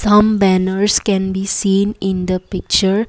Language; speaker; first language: English; non-native, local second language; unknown